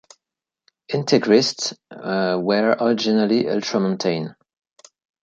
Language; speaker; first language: English; non-native, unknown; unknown